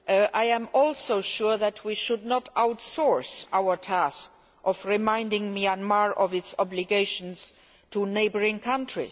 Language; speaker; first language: English; non-native, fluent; Luxembourgish